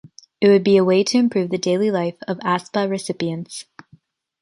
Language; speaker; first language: English; native; English